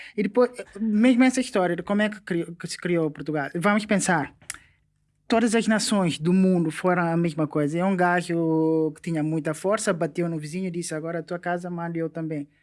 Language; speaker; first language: Portuguese; non-native, local second language; Upper Guinea Crioulo